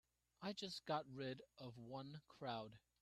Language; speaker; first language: English; non-native, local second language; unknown